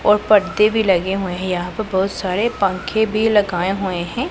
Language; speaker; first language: Hindi; non-native, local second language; Punjabi